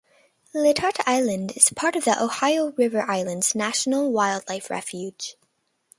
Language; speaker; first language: English; native; English